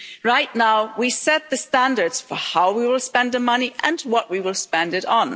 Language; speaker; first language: English; non-native, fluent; German